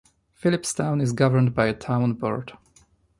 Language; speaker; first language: English; non-native, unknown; Polish